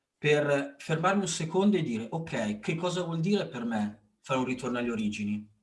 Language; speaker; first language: Italian; early bilingual, other home language; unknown